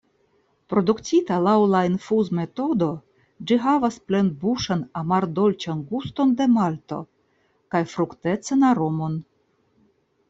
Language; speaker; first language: Esperanto; non-native, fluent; Russian